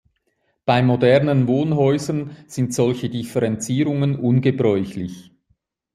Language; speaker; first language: German; native; German